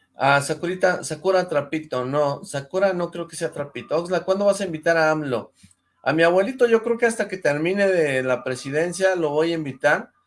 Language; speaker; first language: Spanish; native; Spanish